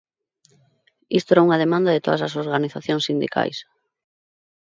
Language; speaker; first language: Galician; non-native, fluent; Spanish